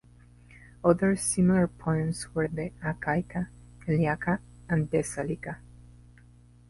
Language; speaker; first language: English; non-native, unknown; Spanish